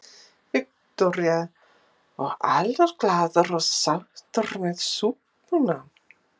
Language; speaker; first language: Icelandic; non-native, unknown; English